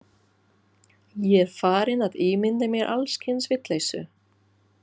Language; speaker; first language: Icelandic; non-native, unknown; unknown